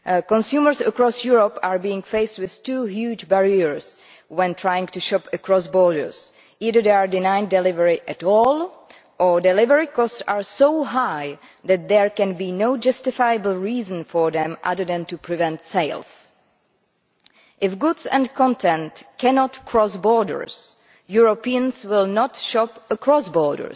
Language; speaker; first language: English; non-native, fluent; Czech